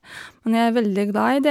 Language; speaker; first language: Norwegian; non-native, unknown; Russian